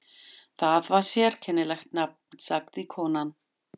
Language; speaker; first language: Icelandic; non-native, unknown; German